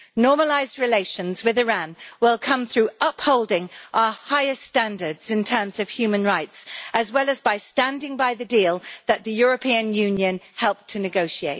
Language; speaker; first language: English; native; English